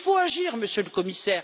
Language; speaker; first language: French; native; French